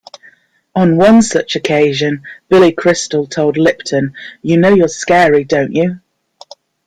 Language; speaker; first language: English; native; English